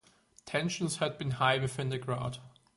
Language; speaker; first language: English; native; English